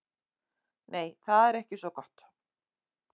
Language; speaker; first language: Icelandic; native; Icelandic